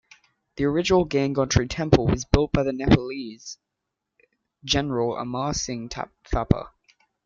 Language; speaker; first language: English; native; English